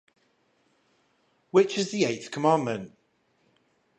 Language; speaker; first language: English; native; English